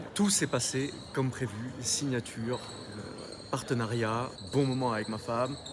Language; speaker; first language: French; native; French